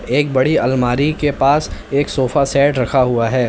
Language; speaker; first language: Hindi; native; Hindi